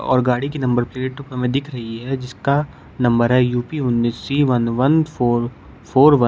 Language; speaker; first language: Hindi; native; Hindi